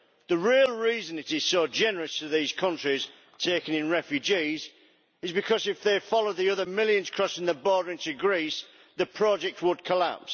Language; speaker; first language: English; native; English